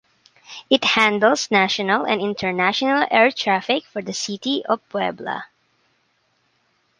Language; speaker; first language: English; non-native, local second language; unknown